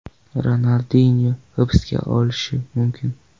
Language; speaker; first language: Uzbek; non-native, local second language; Kara-Kalpak